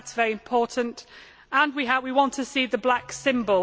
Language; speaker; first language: English; native; English